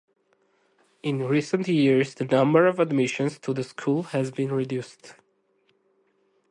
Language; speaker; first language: English; native; English